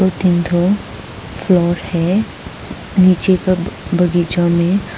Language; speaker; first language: Hindi; non-native, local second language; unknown